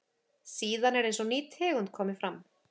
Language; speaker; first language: Icelandic; native; Icelandic